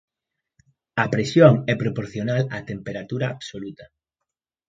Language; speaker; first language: Galician; native; Galician